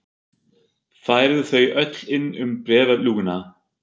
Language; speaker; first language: Icelandic; non-native, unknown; German